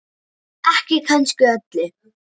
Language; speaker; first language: Icelandic; native; Icelandic